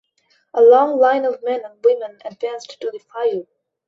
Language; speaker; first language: English; non-native, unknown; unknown